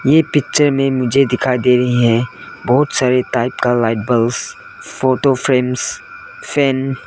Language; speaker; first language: Hindi; non-native, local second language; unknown